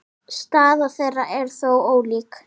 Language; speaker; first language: Icelandic; native; Icelandic